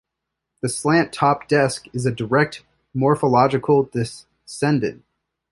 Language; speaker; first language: English; native; English